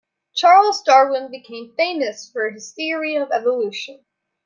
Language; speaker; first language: English; native; English